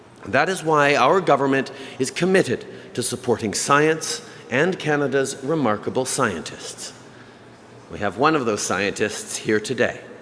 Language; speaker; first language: English; native; English